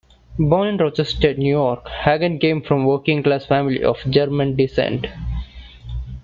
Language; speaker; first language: English; non-native, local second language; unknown